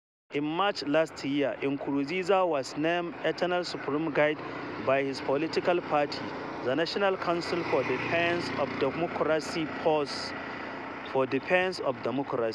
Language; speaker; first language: English; non-native, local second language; Hausa